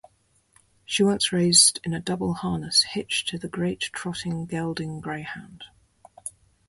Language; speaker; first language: English; native; English